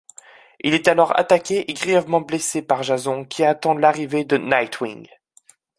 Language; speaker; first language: French; native; French